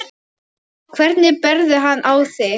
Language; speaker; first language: Icelandic; non-native, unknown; Polish